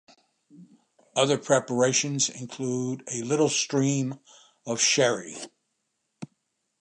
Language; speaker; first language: English; native; English